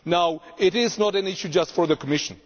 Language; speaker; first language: English; non-native, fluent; Czech